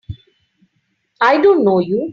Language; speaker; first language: English; non-native, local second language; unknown